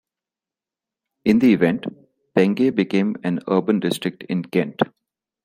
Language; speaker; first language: English; non-native, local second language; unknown